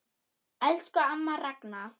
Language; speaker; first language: Icelandic; non-native, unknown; German